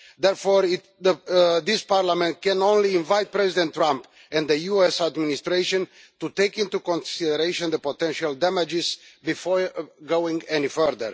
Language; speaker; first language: English; non-native, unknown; Romanian